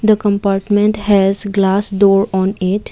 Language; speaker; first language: English; non-native, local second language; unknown